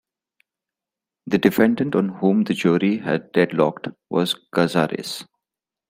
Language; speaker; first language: English; non-native, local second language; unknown